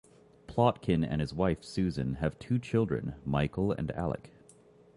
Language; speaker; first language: English; native; English